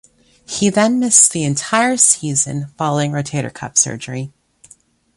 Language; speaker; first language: English; native; English